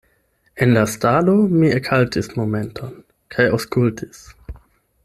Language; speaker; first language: Esperanto; non-native, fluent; German